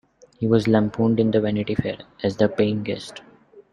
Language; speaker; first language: English; non-native, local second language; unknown